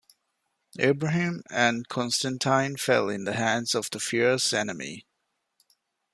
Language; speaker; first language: English; non-native, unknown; Divehi